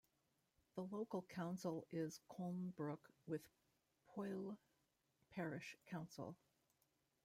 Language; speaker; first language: English; native; English